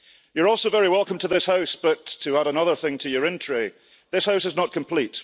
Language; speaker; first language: English; early bilingual, heritage; English